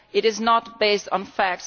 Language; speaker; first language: English; non-native, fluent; Italian